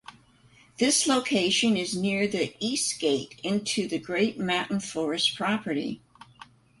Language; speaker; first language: English; native; English